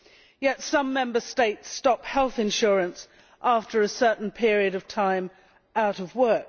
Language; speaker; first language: English; native; English